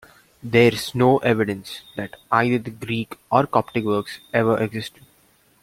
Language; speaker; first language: English; non-native, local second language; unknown